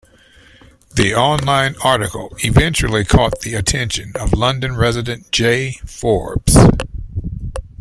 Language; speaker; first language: English; native; English